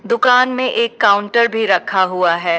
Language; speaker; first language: Hindi; native; Hindi